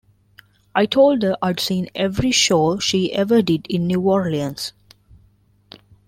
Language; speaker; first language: English; non-native, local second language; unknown